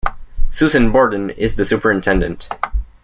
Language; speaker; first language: English; native; English